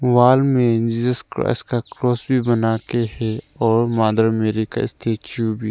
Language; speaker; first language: Hindi; non-native, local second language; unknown